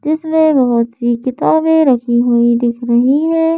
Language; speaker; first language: Hindi; native; Hindi